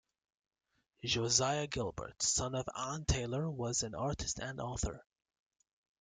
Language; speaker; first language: English; native; English